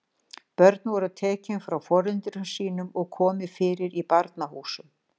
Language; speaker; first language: Icelandic; native; Icelandic